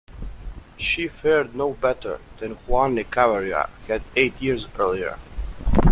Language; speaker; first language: English; native; English